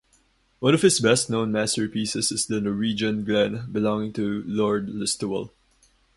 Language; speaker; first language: English; non-native, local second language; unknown